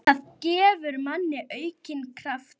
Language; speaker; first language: Icelandic; native; Icelandic